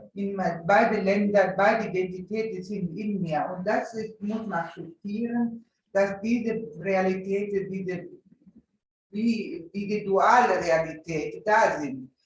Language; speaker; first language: German; early bilingual, other home language; Italian